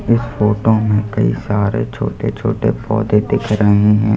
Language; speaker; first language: Hindi; native; Hindi